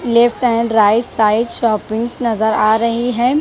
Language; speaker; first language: Hindi; non-native, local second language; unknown